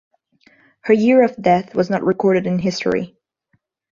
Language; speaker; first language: English; non-native, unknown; Portuguese